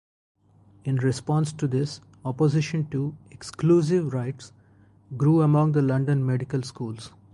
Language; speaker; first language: English; non-native, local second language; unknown